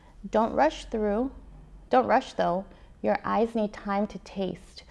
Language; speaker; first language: English; native; English